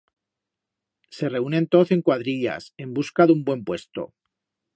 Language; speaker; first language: Aragonese; native; Aragonese